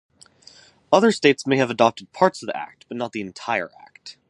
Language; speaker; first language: English; native; English